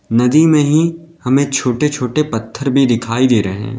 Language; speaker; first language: Hindi; native; Hindi